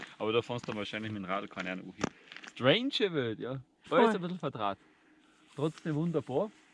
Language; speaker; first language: German; native; German